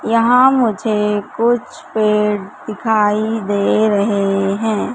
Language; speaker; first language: Hindi; native; Hindi